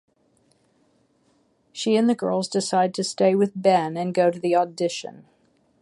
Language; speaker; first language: English; native; English